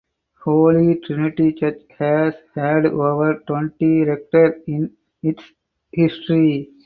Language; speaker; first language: English; non-native, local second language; Tamil